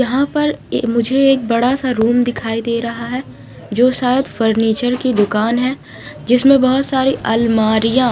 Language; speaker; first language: Hindi; non-native, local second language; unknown